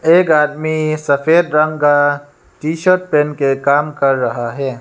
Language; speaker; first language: Hindi; non-native, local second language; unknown